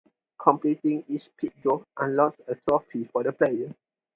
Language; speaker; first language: English; non-native, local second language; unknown